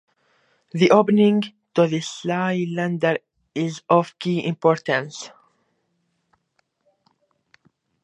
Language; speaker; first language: English; native; English